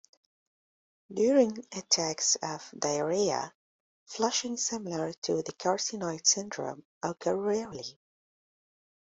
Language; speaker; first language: English; native; English